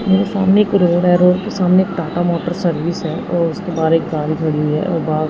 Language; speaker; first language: Hindi; non-native, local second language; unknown